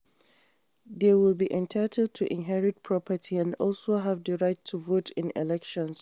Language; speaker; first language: English; non-native, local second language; Hausa